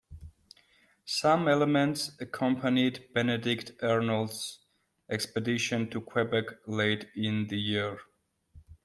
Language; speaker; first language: English; non-native, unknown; Georgian